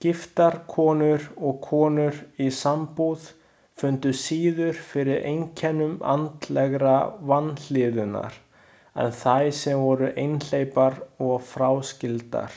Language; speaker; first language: Icelandic; non-native, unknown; Chinese